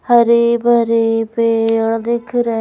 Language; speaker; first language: Hindi; native; Hindi